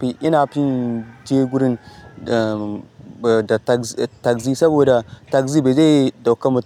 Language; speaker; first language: Hausa; non-native, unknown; Yoruba